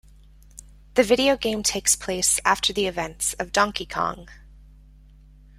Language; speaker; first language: English; native; English